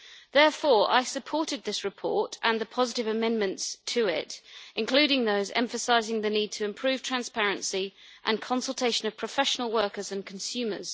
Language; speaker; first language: English; native; English